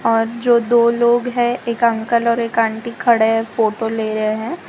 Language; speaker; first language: Hindi; non-native, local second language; Gujarati